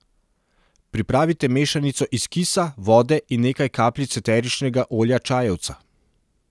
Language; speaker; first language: Slovenian; non-native, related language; Serbian